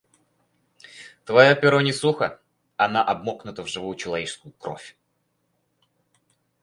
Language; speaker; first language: Russian; native; Russian